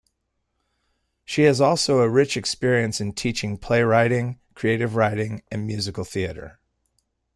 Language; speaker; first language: English; native; English